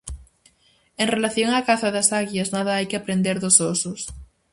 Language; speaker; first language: Galician; native; Galician